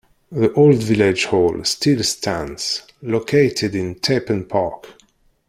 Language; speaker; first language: English; non-native, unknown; Kabyle